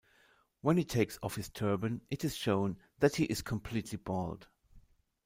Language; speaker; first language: English; non-native, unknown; German